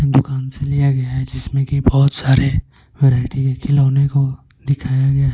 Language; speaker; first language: Hindi; non-native, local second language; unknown